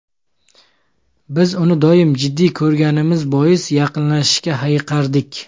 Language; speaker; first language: Uzbek; native; Uzbek